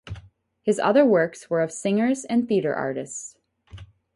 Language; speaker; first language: English; native; English